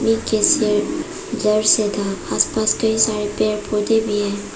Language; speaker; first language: Hindi; non-native, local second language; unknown